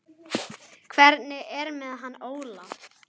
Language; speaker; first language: Icelandic; native; Icelandic